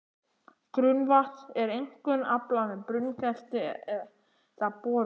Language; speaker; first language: Icelandic; native; Icelandic